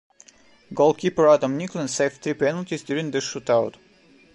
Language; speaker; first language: English; non-native, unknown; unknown